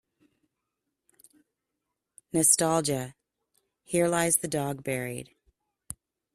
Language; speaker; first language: English; native; English